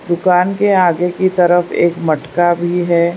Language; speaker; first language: Hindi; non-native, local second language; Gujarati